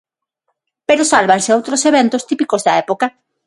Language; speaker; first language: Galician; non-native, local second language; Spanish